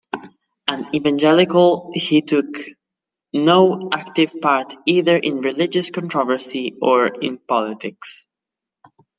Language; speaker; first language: English; non-native, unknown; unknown